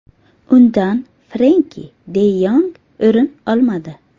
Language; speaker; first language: Uzbek; native; Uzbek